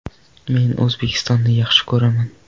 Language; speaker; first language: Uzbek; non-native, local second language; Kara-Kalpak